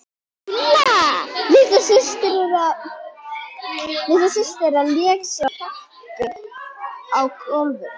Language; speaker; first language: Icelandic; native; Icelandic